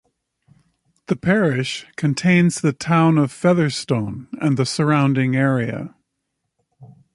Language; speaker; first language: English; native; English